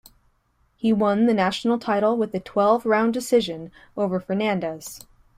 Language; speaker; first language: English; native; English